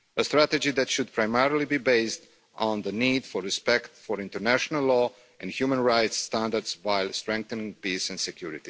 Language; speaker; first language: English; non-native, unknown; Croatian